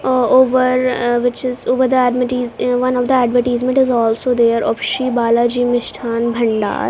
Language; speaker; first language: English; non-native, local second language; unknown